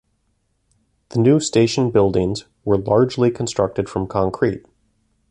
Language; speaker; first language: English; native; English